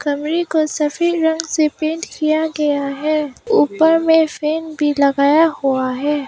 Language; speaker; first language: Hindi; non-native, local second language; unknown